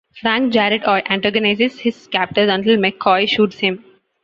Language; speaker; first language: English; non-native, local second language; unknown